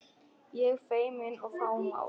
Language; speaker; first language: Icelandic; native; Icelandic